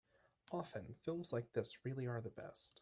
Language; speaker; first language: English; native; English